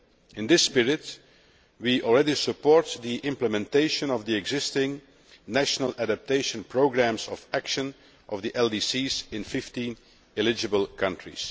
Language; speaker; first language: English; non-native, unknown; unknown